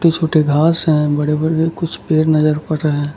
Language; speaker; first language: Hindi; non-native, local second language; Gujarati